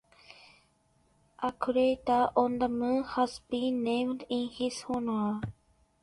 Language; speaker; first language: English; non-native, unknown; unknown